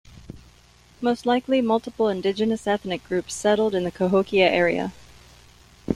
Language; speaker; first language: English; native; English